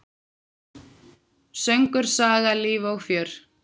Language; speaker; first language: Icelandic; native; Icelandic